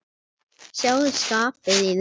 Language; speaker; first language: Icelandic; native; Icelandic